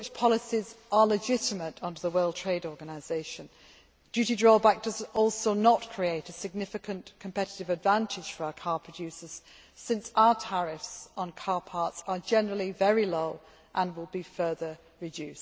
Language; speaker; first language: English; non-native, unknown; Greek